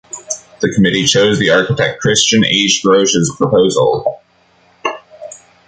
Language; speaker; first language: English; native; English